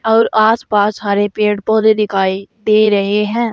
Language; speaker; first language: Hindi; native; Hindi